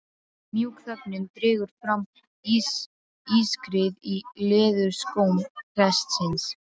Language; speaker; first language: Icelandic; non-native, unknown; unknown